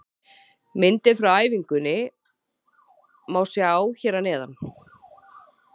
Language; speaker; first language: Icelandic; native; Icelandic